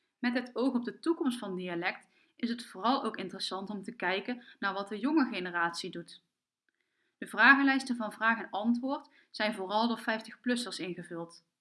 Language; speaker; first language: Dutch; native; Dutch